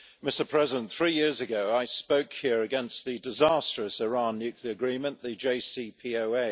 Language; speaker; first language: English; native; English